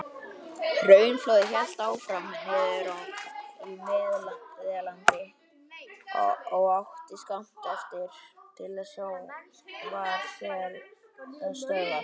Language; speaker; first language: Icelandic; native; Icelandic